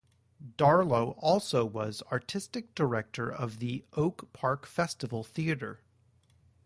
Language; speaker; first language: English; native; English